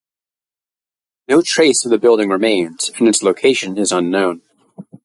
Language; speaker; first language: English; native; English